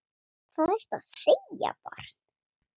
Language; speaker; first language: Icelandic; non-native, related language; Swedish